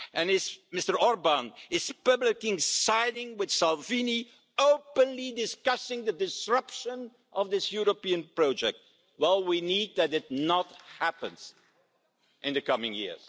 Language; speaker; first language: English; non-native, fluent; Dutch